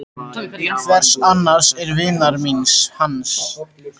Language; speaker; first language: Icelandic; native; Icelandic